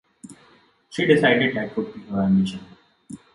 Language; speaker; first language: English; non-native, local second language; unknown